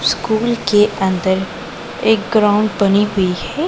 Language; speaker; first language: Hindi; non-native, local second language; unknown